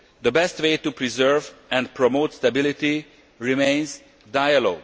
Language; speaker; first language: English; non-native, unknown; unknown